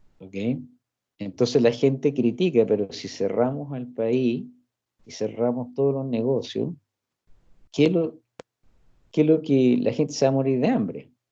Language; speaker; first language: Spanish; early bilingual, heritage; Spanish